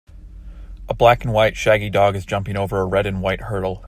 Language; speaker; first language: English; native; English